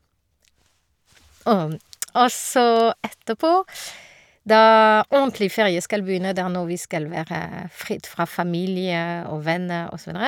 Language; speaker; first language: Norwegian; non-native, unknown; French